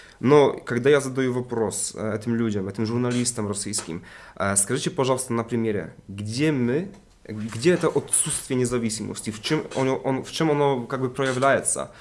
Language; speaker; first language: Russian; non-native, related language; Polish